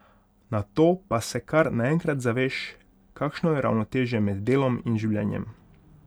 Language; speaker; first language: Slovenian; non-native, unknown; Hungarian